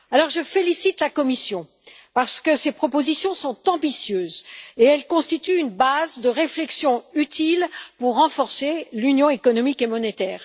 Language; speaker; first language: French; native; French